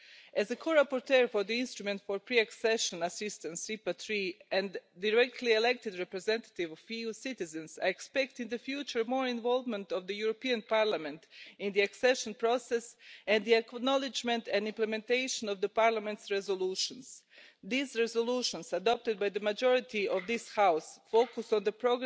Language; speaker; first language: English; non-native, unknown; Croatian